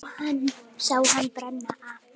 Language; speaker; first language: Icelandic; native; Icelandic